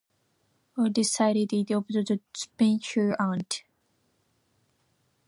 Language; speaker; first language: English; non-native, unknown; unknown